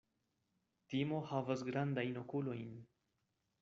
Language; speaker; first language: Esperanto; non-native, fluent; Spanish